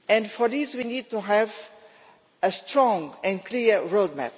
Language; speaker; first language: English; non-native, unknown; Portuguese